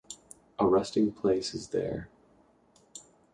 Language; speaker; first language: English; native; English